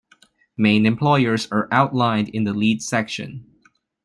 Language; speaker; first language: English; non-native, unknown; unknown